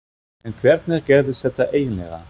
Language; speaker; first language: Icelandic; non-native, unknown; German